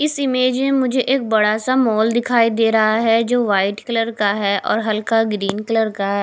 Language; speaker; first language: Hindi; non-native, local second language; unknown